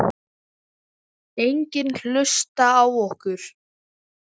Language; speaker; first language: Icelandic; native; Icelandic